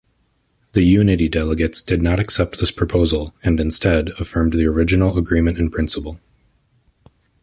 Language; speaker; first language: English; native; English